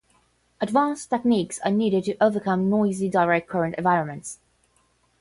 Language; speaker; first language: English; non-native, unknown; Portuguese